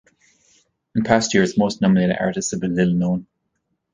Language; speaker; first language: English; native; English